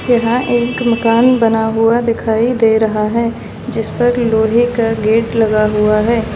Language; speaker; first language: Hindi; native; Hindi